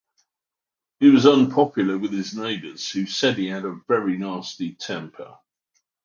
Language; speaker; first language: English; native; English